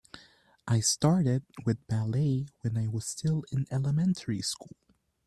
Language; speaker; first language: English; native; English